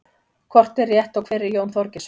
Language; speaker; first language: Icelandic; native; Icelandic